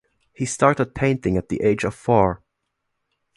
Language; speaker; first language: English; non-native, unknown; German